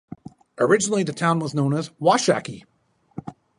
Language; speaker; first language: English; native; English